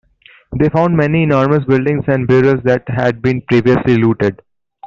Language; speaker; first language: English; non-native, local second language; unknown